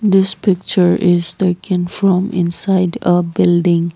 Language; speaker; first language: English; non-native, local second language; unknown